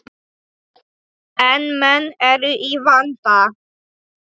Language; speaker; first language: Icelandic; non-native, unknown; Polish